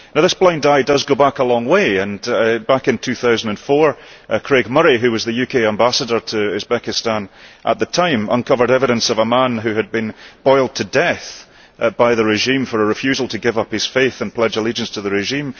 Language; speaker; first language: English; early bilingual, heritage; English